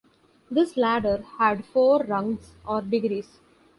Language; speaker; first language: English; non-native, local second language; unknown